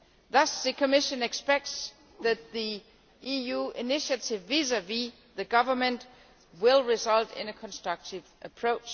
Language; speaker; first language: English; non-native, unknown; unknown